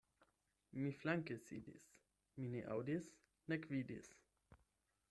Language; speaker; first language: Esperanto; non-native, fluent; German